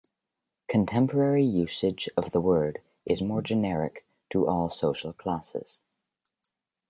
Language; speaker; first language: English; native; English